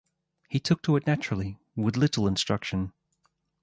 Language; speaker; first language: English; native; English